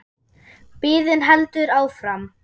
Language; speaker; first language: Icelandic; non-native, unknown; German